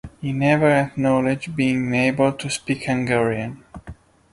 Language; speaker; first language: English; non-native, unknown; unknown